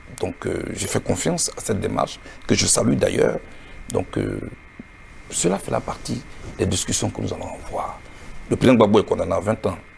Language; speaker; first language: French; non-native, local second language; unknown